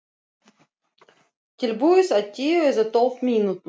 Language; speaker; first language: Icelandic; non-native, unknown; Russian